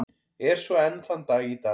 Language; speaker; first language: Icelandic; native; Icelandic